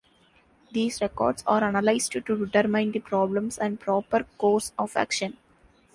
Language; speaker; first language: English; non-native, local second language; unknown